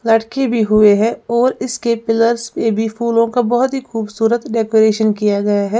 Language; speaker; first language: Hindi; native; Hindi